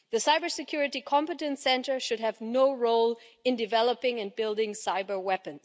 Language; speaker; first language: English; non-native, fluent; German